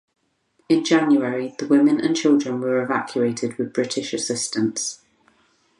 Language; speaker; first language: English; native; English